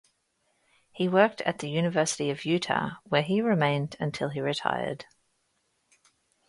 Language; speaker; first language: English; native; English